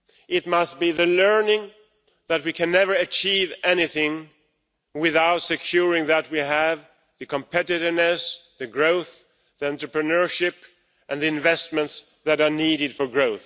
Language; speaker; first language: English; non-native, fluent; Swedish